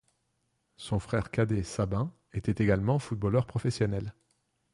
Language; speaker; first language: French; non-native, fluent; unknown